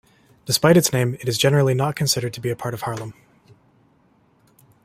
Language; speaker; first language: English; native; English